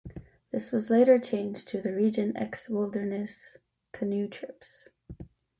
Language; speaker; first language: English; native; English